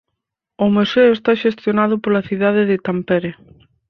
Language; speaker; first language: Galician; native; Galician